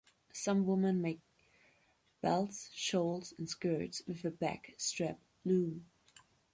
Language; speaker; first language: English; non-native, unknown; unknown